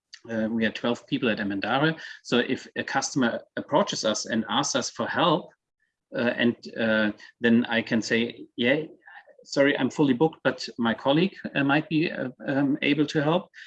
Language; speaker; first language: English; non-native, fluent; German